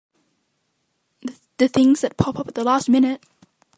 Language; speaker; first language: English; native; English